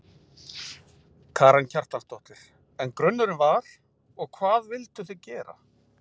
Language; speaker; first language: Icelandic; native; Icelandic